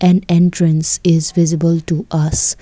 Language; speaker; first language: English; non-native, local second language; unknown